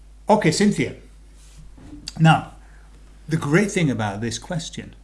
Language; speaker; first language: English; native; English